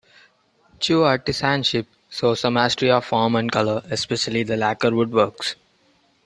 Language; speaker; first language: English; non-native, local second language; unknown